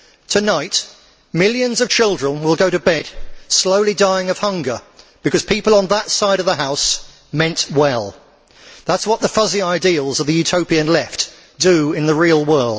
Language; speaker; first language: English; native; English